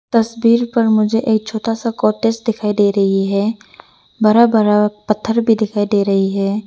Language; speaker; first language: Hindi; non-native, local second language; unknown